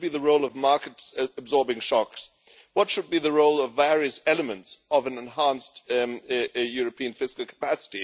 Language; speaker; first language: English; non-native, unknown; German